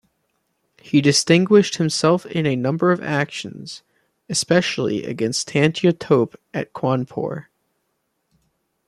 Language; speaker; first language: English; native; English